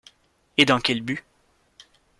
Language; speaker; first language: French; native; French